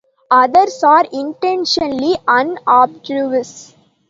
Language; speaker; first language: English; non-native, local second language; Tamil